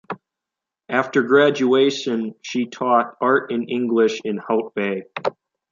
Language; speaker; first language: English; native; English